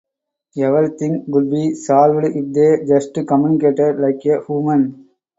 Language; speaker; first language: English; non-native, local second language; Tamil